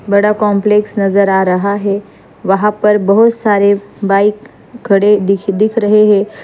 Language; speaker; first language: Hindi; non-native, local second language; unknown